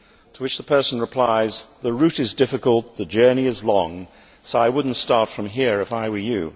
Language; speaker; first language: English; native; English